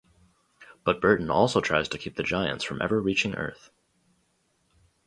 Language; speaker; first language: English; native; English